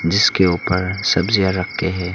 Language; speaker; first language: Hindi; non-native, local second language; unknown